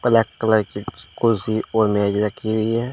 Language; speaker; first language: Hindi; native; Hindi